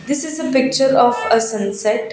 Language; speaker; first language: English; non-native, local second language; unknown